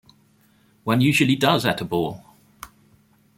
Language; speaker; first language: English; native; English